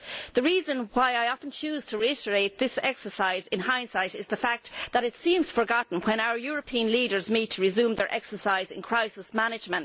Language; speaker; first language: English; native; English